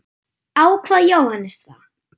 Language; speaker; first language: Icelandic; non-native, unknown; German